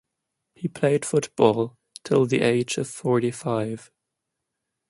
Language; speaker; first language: English; non-native, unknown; German